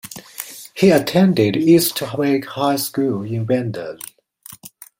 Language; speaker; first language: English; non-native, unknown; Chinese